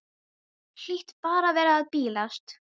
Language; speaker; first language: Icelandic; non-native, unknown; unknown